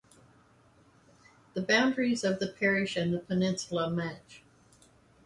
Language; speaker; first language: English; native; English